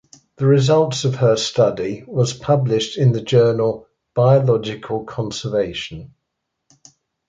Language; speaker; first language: English; native; English